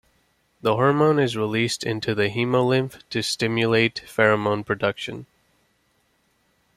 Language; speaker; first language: English; native; English